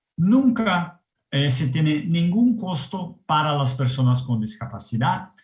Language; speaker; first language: Spanish; non-native, related language; Portuguese